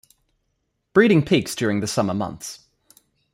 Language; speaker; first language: English; native; English